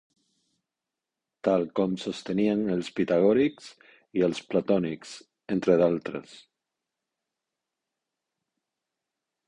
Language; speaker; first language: Catalan; non-native, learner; Spanish